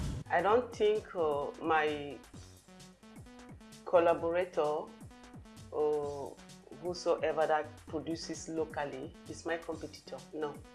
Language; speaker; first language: English; non-native, local second language; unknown